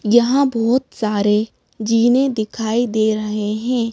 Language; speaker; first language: Hindi; native; Hindi